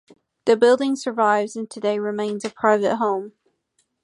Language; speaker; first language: English; native; English